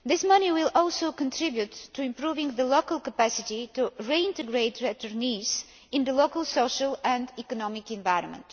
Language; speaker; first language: English; non-native, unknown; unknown